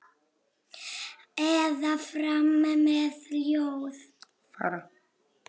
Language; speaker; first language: Icelandic; non-native, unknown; Polish